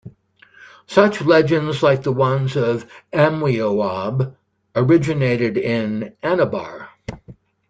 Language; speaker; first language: English; native; English